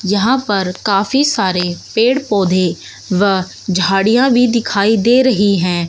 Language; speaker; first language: Hindi; native; Hindi